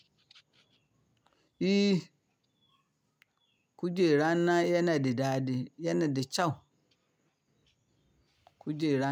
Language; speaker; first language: Hausa; non-native, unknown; Yoruba